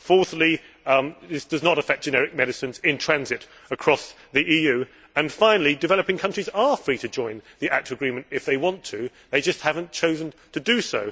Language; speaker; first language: English; native; English